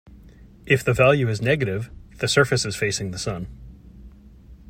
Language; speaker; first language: English; native; English